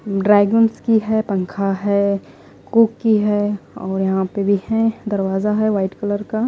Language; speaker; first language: Hindi; non-native, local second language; Punjabi